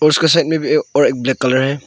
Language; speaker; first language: Hindi; non-native, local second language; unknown